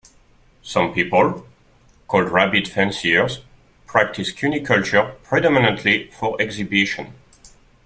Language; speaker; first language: English; non-native, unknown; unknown